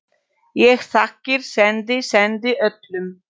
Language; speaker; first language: Icelandic; non-native, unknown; Polish